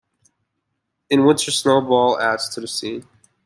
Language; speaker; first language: English; native; English